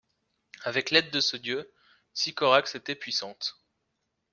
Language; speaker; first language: French; native; French